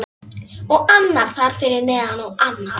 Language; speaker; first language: Icelandic; non-native, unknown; Polish